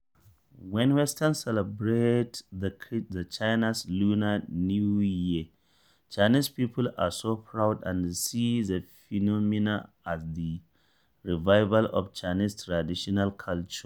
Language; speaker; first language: English; non-native, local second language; Hausa